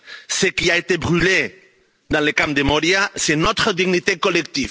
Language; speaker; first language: French; non-native, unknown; Catalan